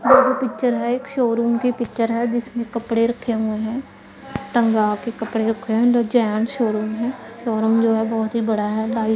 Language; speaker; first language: Hindi; non-native, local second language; Punjabi